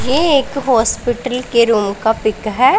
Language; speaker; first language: Hindi; non-native, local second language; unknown